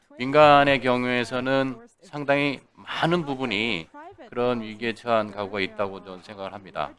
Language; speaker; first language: Korean; native; Korean